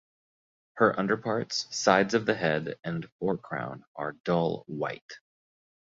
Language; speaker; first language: English; native; English